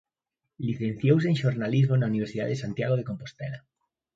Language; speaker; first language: Galician; native; Galician